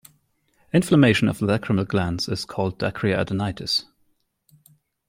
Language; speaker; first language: English; non-native, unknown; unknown